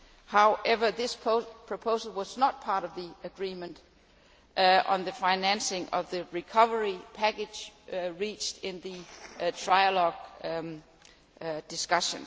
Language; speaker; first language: English; non-native, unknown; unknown